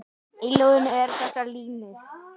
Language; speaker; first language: Icelandic; native; Icelandic